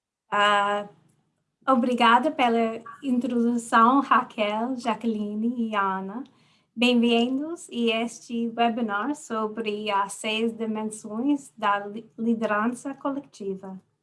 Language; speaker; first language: Portuguese; non-native, fluent; English